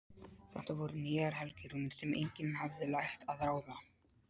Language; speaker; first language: Icelandic; non-native, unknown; Polish